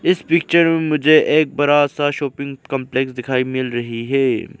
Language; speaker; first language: Hindi; non-native, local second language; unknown